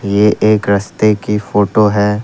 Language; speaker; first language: Hindi; non-native, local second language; Assamese